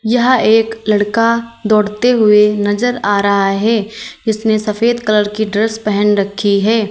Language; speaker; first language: Hindi; native; Hindi